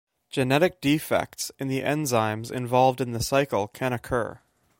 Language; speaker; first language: English; native; English